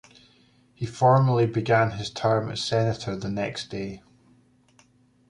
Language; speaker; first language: English; native; English